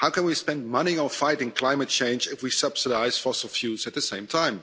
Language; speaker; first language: English; non-native, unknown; Dutch